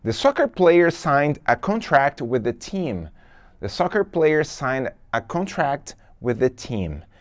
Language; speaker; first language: English; non-native, fluent; Portuguese